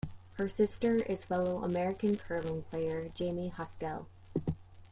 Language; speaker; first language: English; native; English